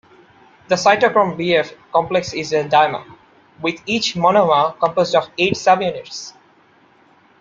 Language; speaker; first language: English; non-native, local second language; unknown